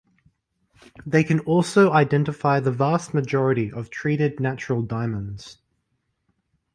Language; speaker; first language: English; native; English